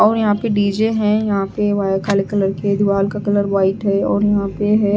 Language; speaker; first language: Hindi; non-native, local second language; Punjabi